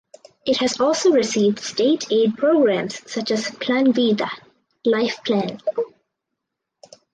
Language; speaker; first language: English; native; English